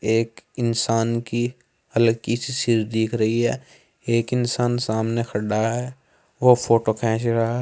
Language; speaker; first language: Hindi; native; Hindi